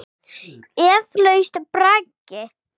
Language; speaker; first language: Icelandic; non-native, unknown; English